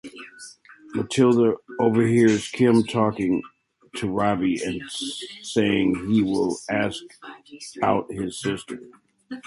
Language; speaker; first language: English; native; English